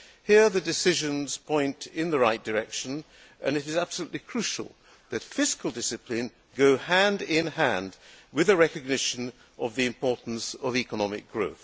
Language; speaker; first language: English; non-native, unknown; Hungarian